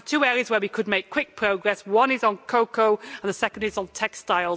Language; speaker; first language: English; native; English